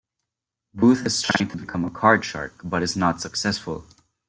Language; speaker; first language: English; non-native, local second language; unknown